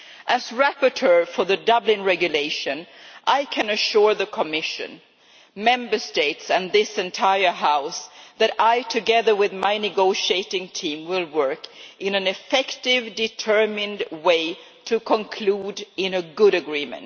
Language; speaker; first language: English; non-native, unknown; Swedish